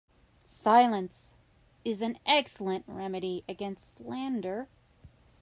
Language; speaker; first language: English; native; English